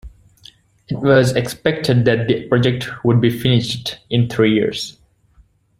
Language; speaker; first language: English; native; English